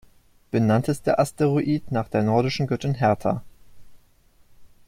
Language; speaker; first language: German; native; German